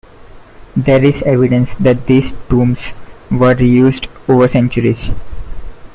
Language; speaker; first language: English; non-native, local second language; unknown